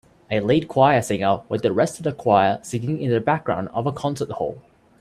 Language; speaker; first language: English; native; English